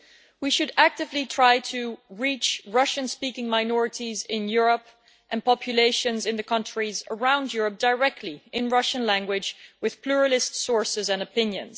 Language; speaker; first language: English; non-native, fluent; Dutch